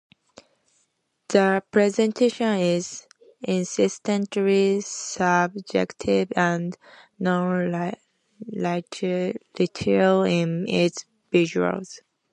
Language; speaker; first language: English; native; English